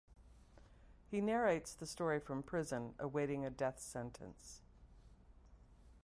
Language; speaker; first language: English; native; English